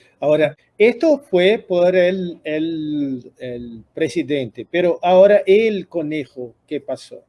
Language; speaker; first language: Spanish; non-native, related language; Portuguese